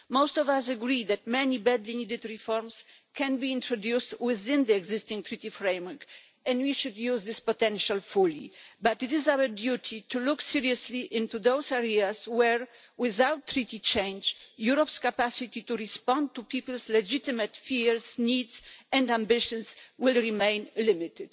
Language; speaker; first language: English; non-native, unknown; Polish